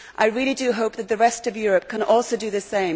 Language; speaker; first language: English; native; English